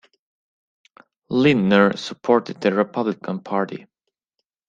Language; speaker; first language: English; non-native, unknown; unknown